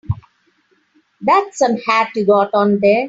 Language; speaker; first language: English; non-native, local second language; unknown